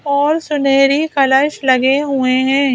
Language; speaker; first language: Hindi; native; Hindi